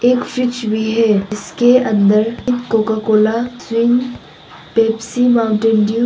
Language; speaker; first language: Hindi; non-native, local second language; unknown